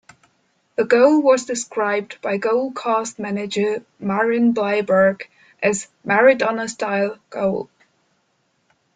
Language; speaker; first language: English; non-native, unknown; German